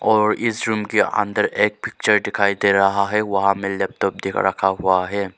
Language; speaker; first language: Hindi; non-native, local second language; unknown